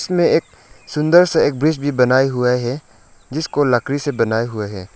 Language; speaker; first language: Hindi; non-native, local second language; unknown